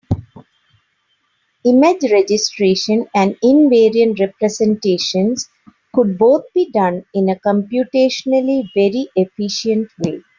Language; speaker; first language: English; non-native, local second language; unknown